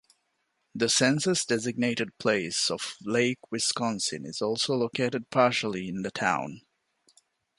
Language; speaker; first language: English; non-native, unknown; Divehi